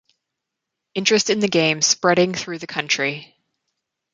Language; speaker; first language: English; native; English